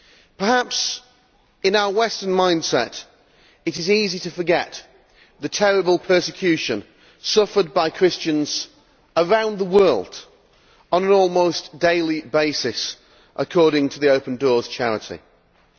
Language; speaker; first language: English; native; English